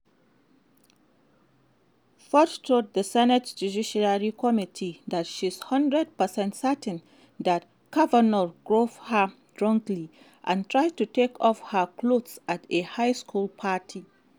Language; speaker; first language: English; non-native, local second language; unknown